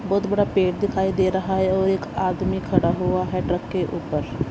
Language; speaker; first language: Hindi; non-native, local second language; Punjabi